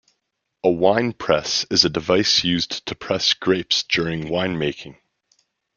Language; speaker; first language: English; native; English